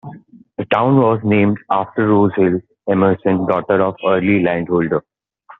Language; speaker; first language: English; non-native, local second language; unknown